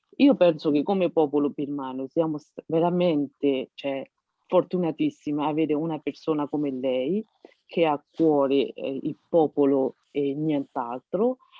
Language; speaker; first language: Italian; non-native, fluent; Burmese